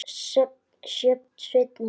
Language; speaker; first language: Icelandic; native; Icelandic